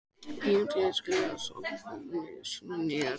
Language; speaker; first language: Icelandic; native; Icelandic